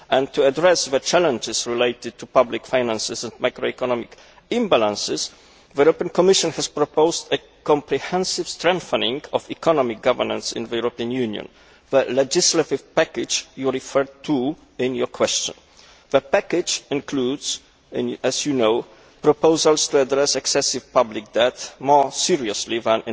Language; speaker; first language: English; non-native, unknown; Polish